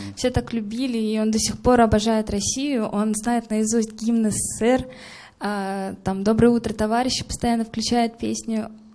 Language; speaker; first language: Russian; non-native, local second language; Kyrgyz